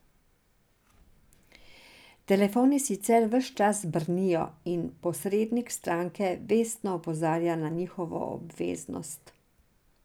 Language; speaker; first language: Slovenian; non-native, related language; Serbian